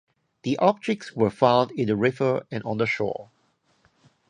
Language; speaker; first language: English; non-native, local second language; Cantonese